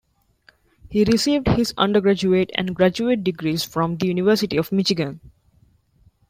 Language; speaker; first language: English; non-native, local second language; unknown